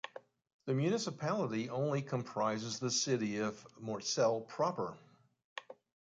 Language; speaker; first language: English; native; English